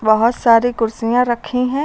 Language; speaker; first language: Hindi; native; Hindi